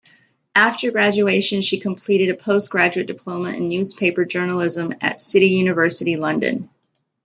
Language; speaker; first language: English; native; English